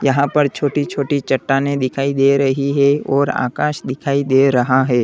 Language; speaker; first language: Hindi; native; Hindi